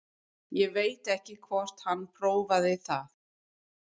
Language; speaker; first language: Icelandic; non-native, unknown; English